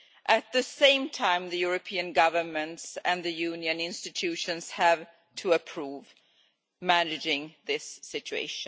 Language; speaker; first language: English; non-native, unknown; Swedish